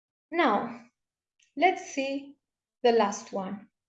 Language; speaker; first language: English; non-native, fluent; Italian